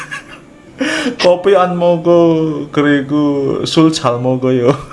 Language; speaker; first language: Korean; non-native, fluent; Indonesian